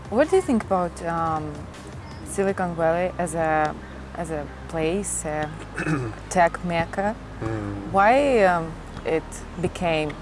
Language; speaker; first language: English; non-native, learner; Russian